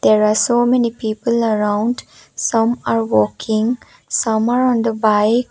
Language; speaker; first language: English; non-native, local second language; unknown